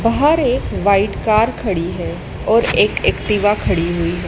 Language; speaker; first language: Hindi; native; Hindi